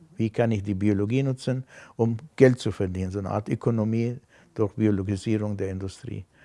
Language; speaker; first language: German; non-native, fluent; Arabic